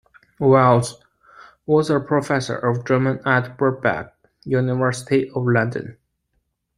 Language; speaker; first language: English; non-native, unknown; Chinese